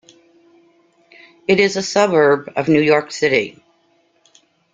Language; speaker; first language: English; native; English